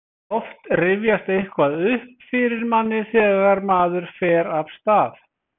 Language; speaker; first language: Icelandic; native; Icelandic